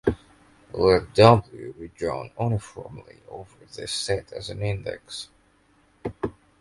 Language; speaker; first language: English; native; English